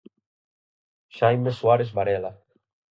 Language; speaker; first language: Galician; native; Galician